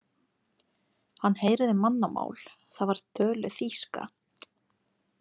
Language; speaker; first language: Icelandic; non-native, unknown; Lithuanian